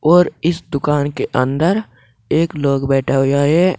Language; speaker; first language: Hindi; native; Hindi